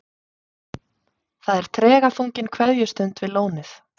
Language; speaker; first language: Icelandic; native; Icelandic